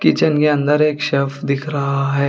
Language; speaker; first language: Hindi; non-native, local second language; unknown